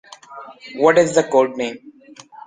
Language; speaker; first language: English; non-native, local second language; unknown